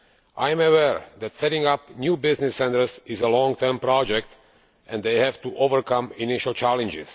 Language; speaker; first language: English; non-native, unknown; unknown